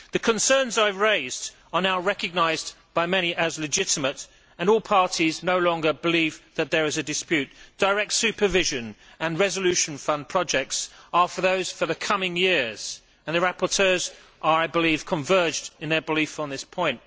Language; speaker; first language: English; native; English